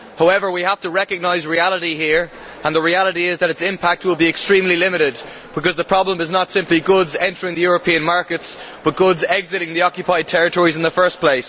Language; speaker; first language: English; native; English